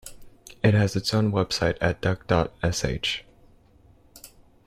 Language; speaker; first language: English; native; English